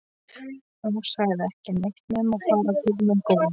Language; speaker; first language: Icelandic; non-native, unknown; Polish